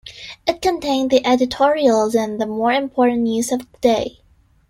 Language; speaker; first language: English; non-native, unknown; Chinese